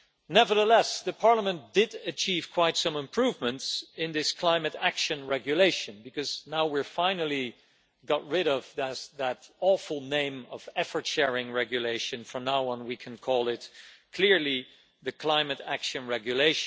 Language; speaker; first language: English; non-native, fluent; Dutch